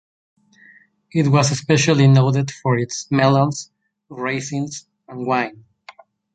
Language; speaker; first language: English; native; English